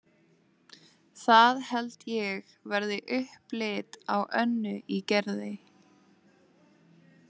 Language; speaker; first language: Icelandic; non-native, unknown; Lithuanian